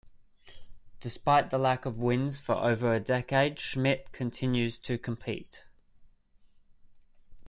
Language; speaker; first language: English; native; English